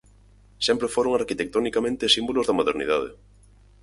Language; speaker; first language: Galician; native; Galician